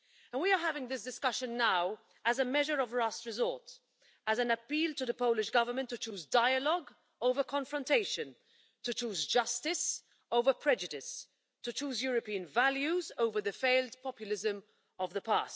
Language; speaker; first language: English; non-native, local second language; Maltese